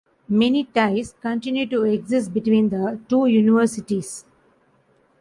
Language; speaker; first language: English; non-native, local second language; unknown